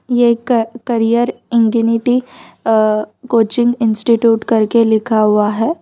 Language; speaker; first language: Hindi; non-native, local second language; Gujarati